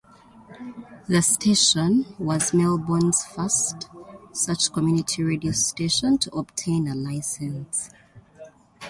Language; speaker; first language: English; native; English